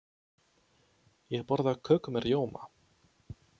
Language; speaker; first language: Icelandic; non-native, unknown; Polish